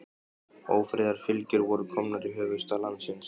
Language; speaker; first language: Icelandic; native; Icelandic